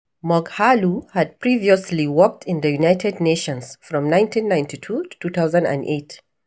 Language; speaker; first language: English; non-native, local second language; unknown